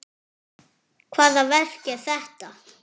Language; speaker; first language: Icelandic; non-native, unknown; French